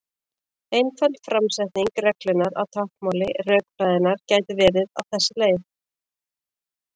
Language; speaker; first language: Icelandic; native; Icelandic